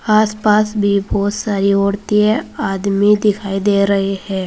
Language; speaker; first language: Hindi; native; Hindi